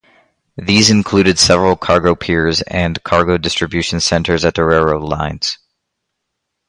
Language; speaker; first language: English; native; English